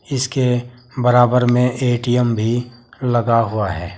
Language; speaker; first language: Hindi; native; Hindi